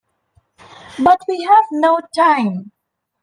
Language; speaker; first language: English; non-native, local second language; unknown